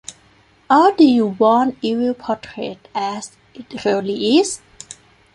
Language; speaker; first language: English; non-native, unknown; Thai